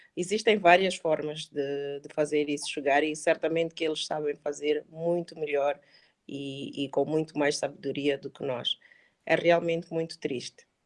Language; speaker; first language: Portuguese; native; Portuguese